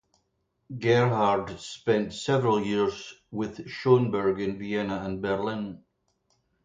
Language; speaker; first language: English; native; English